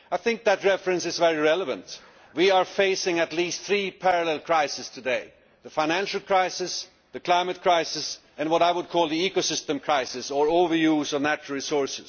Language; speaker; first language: English; non-native, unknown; Swedish